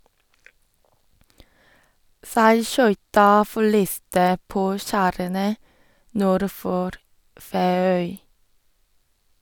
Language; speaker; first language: Norwegian; non-native, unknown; Korean